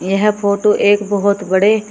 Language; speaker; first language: Hindi; native; Hindi